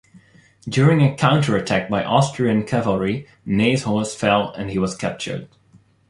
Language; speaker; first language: English; non-native, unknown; Dutch